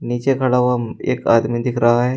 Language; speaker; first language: Hindi; native; Hindi